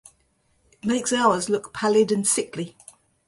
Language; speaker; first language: English; native; English